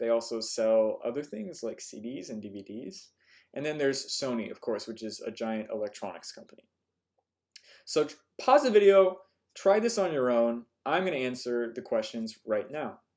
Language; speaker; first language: English; native; English